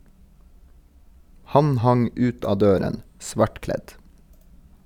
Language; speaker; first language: Norwegian; native; Norwegian